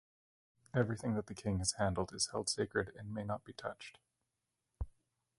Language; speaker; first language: English; native; English